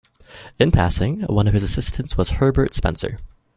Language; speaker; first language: English; native; English